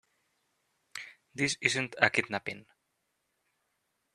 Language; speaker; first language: English; native; English